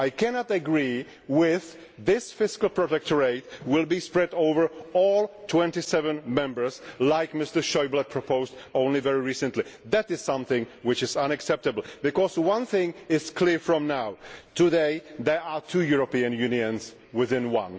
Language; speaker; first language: English; non-native, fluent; Czech